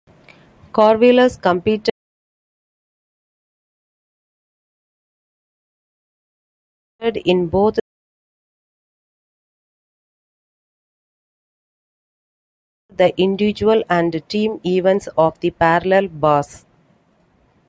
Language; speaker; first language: English; non-native, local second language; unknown